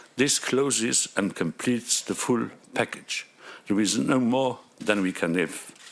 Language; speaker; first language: English; non-native, fluent; Luxembourgish